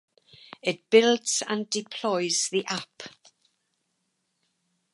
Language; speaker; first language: English; native; English